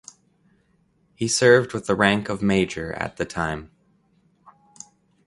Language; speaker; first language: English; native; English